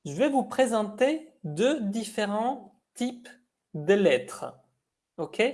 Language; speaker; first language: French; non-native, fluent; Spanish